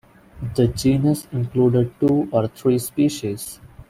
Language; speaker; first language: English; non-native, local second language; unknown